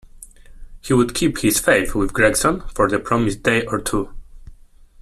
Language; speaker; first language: English; non-native, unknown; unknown